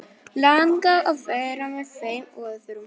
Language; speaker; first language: Icelandic; non-native, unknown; Polish